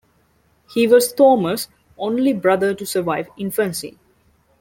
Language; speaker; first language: English; non-native, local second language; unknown